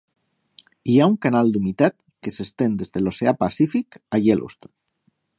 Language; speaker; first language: Catalan; non-native, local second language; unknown